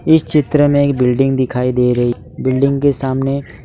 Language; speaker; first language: Hindi; non-native, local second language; Gujarati